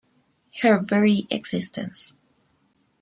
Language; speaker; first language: English; non-native, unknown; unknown